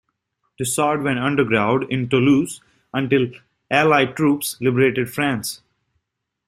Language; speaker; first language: English; native; English